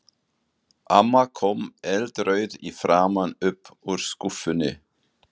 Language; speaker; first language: Icelandic; non-native, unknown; German